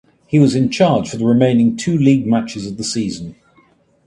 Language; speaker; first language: English; native; English